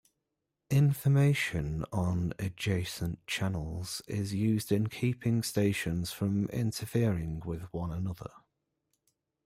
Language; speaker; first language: English; native; English